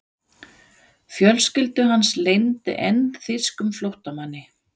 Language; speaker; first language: Icelandic; non-native, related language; Danish